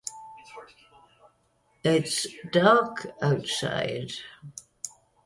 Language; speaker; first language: English; native; English